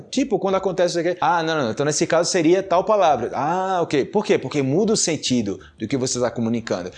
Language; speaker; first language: Portuguese; non-native, fluent; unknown